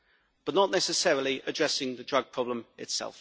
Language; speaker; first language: English; native; English